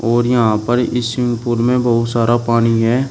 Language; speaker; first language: Hindi; native; Hindi